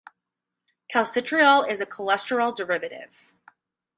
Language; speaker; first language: English; native; English